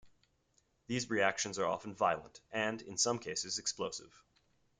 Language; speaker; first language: English; native; English